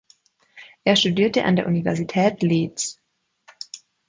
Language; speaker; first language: German; native; German